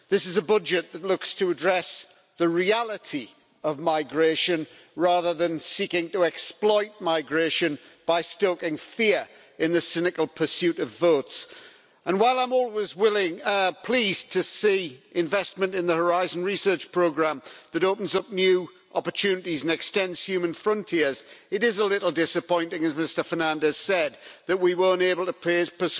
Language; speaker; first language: English; native; English